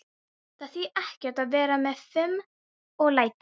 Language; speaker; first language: Icelandic; non-native, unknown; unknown